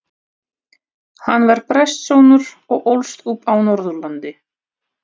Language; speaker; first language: Icelandic; non-native, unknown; Russian